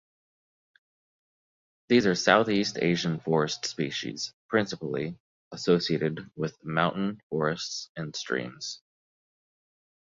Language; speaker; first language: English; native; English